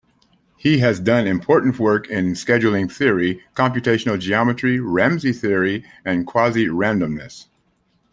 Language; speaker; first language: English; native; English